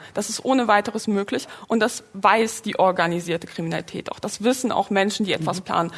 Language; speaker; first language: German; early bilingual, other home language; Polish